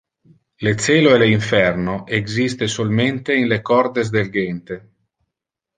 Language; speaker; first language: Interlingua; non-native, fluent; Italian